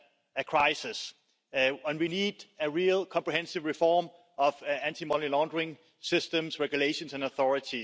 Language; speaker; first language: English; non-native, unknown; Danish